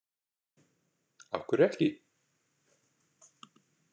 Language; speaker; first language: Icelandic; native; Icelandic